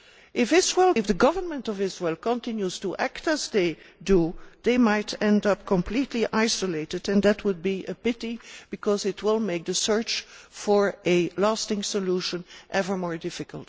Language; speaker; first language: English; non-native, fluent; Dutch